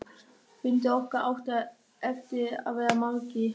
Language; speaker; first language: Icelandic; non-native, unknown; German